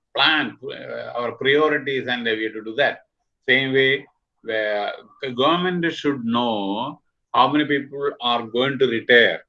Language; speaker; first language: English; non-native, local second language; Malayalam